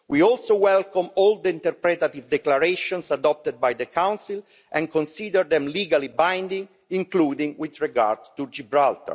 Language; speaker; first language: English; non-native, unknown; Italian